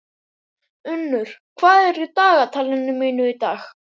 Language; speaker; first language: Icelandic; native; Icelandic